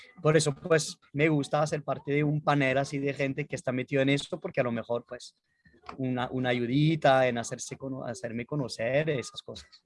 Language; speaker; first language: Spanish; non-native, fluent; French